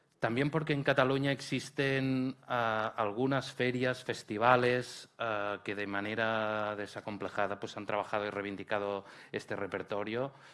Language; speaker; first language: Spanish; non-native, local second language; Catalan